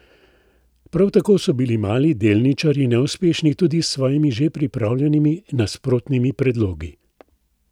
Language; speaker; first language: Slovenian; native; Slovenian